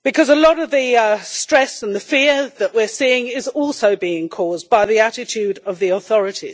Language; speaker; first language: English; native; English